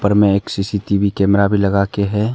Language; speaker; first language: Hindi; non-native, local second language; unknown